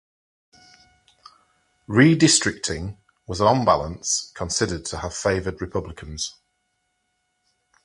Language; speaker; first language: English; native; English